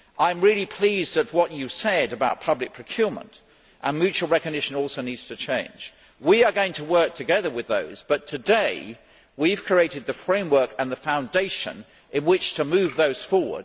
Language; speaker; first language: English; native; English